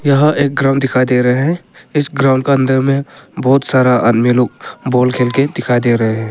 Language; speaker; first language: Hindi; early bilingual, other home language; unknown